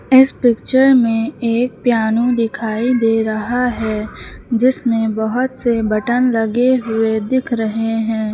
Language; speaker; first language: Hindi; native; Hindi